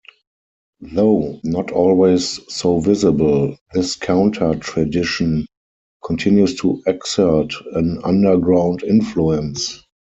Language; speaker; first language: English; non-native, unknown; German